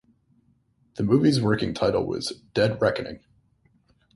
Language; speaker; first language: English; native; English